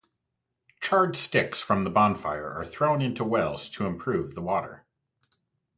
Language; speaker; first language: English; native; English